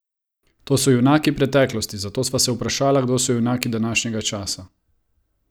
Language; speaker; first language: Slovenian; non-native, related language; Croatian